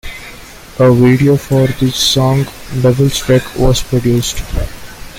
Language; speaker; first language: English; non-native, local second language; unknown